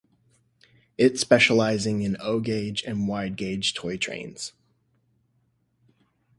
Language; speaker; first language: English; native; English